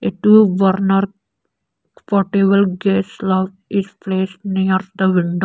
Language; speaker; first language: English; non-native, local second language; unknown